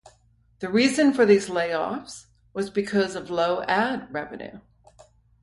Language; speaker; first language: English; native; English